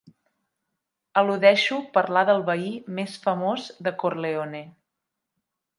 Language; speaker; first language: Catalan; native; Catalan